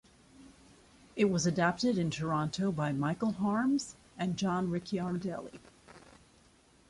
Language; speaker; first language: English; native; English